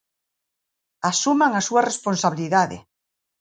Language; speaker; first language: Galician; native; Galician